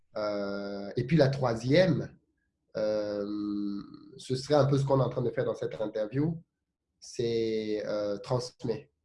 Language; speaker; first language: French; non-native, local second language; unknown